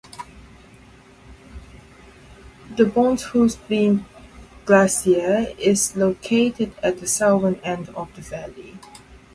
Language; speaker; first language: English; non-native, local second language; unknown